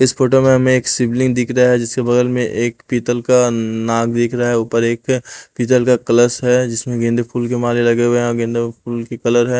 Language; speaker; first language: Hindi; non-native, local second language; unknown